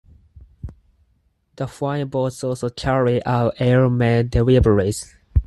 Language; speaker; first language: English; non-native, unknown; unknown